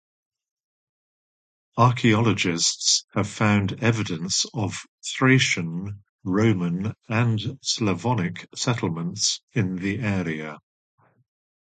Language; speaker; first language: English; native; English